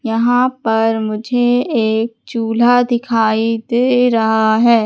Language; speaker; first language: Hindi; native; Hindi